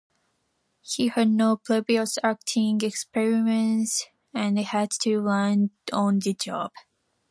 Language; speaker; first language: English; non-native, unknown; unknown